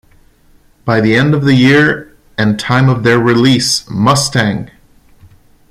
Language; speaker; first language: English; non-native, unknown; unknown